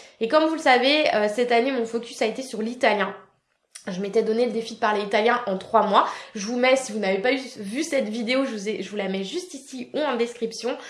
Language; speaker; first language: French; native; French